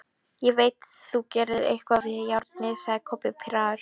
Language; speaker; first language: Icelandic; non-native, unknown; Polish